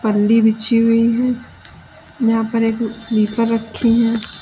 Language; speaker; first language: Hindi; native; Hindi